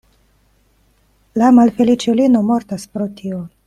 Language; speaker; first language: Esperanto; non-native, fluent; Russian